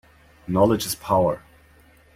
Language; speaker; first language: English; non-native, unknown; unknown